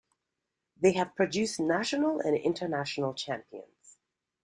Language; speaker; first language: English; native; English